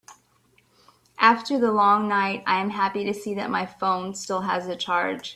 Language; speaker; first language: English; native; English